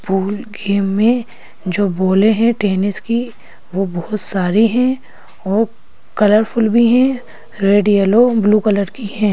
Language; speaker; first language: Hindi; native; Hindi